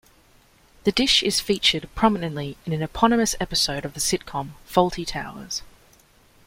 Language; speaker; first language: English; native; English